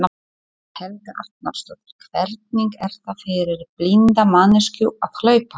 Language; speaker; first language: Icelandic; non-native, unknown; Polish